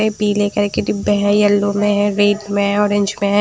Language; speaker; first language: Hindi; non-native, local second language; Punjabi